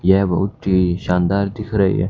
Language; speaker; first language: Hindi; native; Hindi